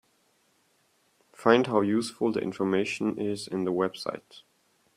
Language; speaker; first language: English; non-native, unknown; German